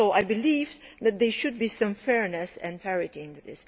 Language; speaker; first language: English; non-native, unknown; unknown